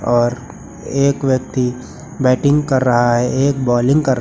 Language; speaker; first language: Hindi; native; Hindi